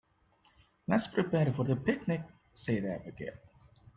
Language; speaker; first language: English; non-native, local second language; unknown